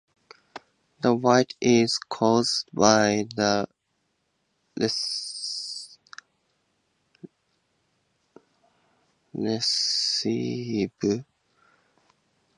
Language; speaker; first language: English; native; English